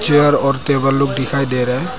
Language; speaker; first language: Hindi; non-native, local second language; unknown